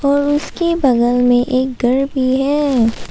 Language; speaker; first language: Hindi; non-native, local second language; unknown